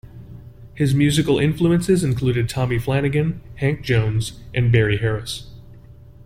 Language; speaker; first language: English; native; English